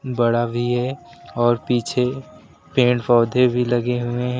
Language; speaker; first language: Hindi; native; Hindi